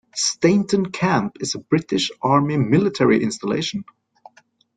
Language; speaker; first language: English; native; English